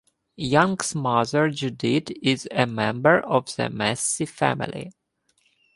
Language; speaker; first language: English; non-native, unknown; Ukrainian